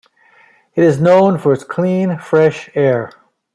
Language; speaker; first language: English; native; English